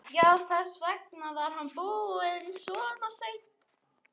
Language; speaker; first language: Icelandic; native; Icelandic